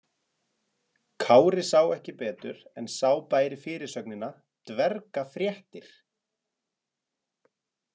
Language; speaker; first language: Icelandic; native; Icelandic